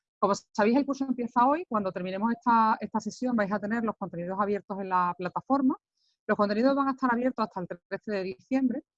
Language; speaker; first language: Spanish; native; Spanish